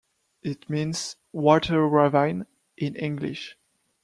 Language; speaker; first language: English; non-native, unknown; French